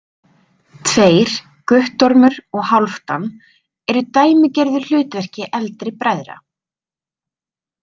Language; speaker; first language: Icelandic; native; Icelandic